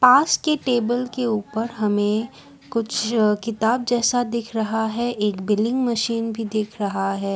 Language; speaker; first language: Hindi; non-native, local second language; Assamese